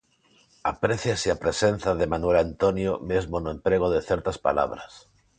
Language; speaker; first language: Galician; non-native, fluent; Spanish